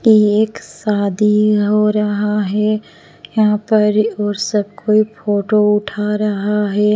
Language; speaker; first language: Hindi; non-native, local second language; Bhojpuri